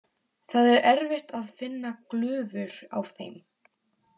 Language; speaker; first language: Icelandic; non-native, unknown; Polish